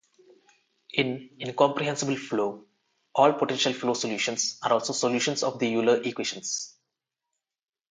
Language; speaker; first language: English; non-native, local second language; Telugu